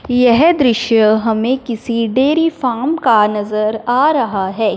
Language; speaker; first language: Hindi; non-native, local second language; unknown